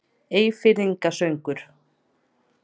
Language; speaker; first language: Icelandic; native; Icelandic